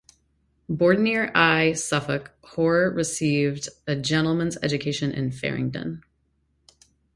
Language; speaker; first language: English; native; English